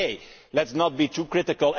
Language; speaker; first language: English; non-native, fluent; Dutch